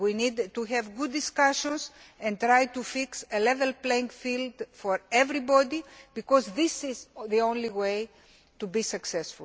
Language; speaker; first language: English; non-native, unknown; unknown